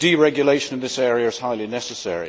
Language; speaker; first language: English; native; English